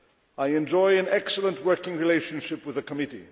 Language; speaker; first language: English; non-native, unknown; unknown